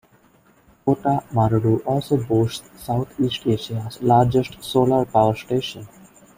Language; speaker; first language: English; non-native, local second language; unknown